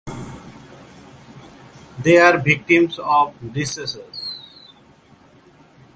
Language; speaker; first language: English; native; English